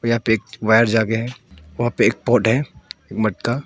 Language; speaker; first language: Hindi; non-native, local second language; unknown